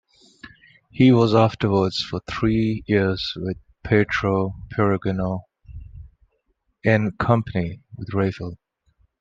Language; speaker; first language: English; non-native, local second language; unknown